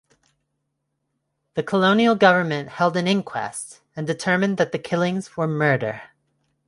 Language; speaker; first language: English; non-native, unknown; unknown